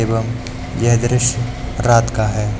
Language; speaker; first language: Hindi; native; Hindi